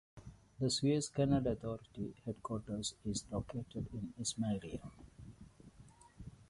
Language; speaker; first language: English; non-native, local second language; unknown